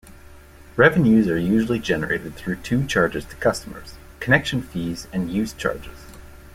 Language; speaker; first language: English; native; English